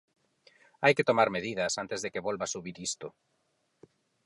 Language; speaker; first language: Galician; non-native, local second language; Spanish